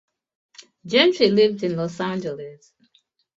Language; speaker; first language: English; non-native, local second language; Ganda